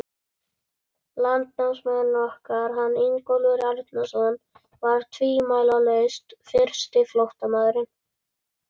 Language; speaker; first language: Icelandic; native; Icelandic